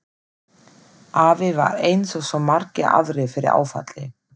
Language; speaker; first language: Icelandic; non-native, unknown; German